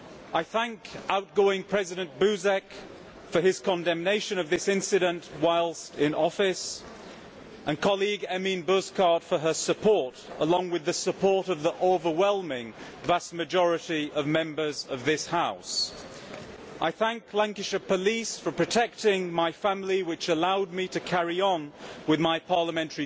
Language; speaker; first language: English; native; English